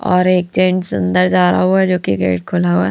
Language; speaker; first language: Hindi; native; Hindi